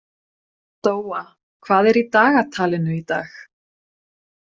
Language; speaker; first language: Icelandic; non-native, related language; Swedish